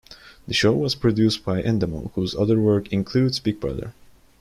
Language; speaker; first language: English; non-native, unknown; Turkish